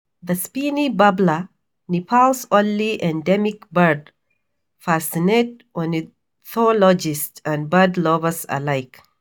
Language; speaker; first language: English; non-native, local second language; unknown